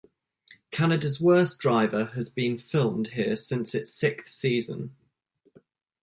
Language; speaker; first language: English; native; English